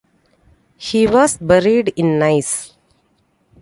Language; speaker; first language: English; non-native, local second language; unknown